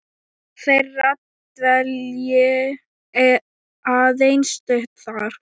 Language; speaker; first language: Icelandic; non-native, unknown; Thai